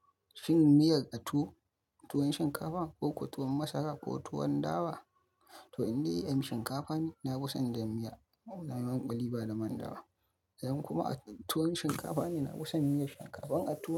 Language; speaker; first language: Hausa; native; Hausa